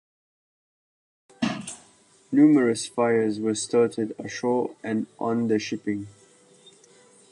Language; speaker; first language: English; native; English